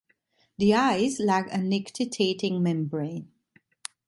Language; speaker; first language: English; non-native, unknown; Italian